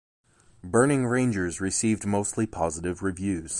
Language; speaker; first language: English; native; English